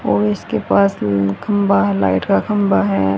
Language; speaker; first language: Hindi; native; Hindi